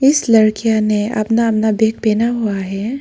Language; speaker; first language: Hindi; non-native, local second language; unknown